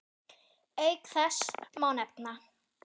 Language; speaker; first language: Icelandic; non-native, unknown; German